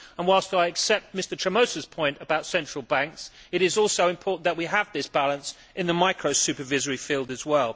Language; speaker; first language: English; native; English